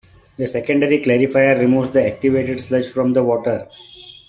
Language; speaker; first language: English; non-native, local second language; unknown